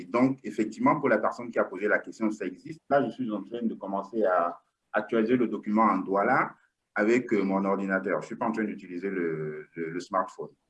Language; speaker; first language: French; non-native, local second language; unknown